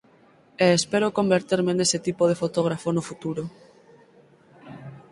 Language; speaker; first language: Galician; native; Galician